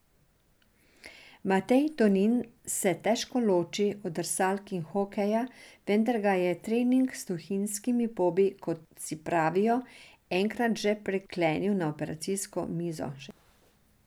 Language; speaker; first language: Slovenian; non-native, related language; Serbian